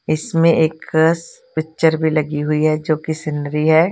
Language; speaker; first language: Hindi; non-native, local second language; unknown